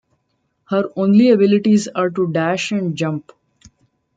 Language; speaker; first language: English; non-native, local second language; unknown